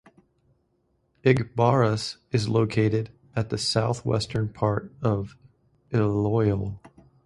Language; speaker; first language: English; native; English